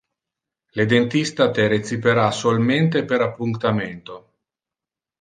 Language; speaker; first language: Interlingua; non-native, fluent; Italian